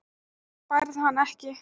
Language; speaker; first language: Icelandic; non-native, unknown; Thai